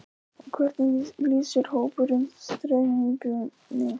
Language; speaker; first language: Icelandic; non-native, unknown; Polish